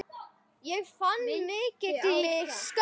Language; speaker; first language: Icelandic; native; Icelandic